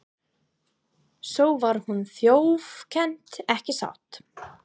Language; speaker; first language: Icelandic; non-native, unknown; English